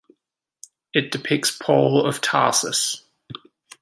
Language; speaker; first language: English; native; English